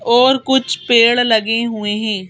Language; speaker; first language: Hindi; native; Hindi